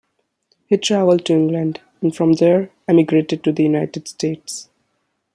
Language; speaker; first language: English; non-native, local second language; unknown